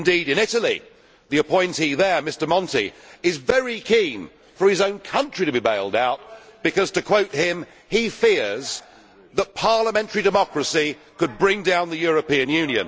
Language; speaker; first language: English; native; English